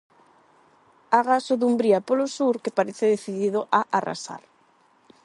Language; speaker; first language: Galician; non-native, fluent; Spanish